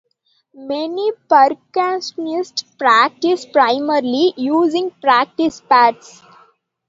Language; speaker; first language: English; non-native, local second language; Tamil